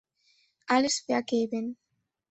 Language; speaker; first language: German; non-native, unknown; Spanish